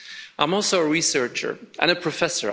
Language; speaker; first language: English; non-native, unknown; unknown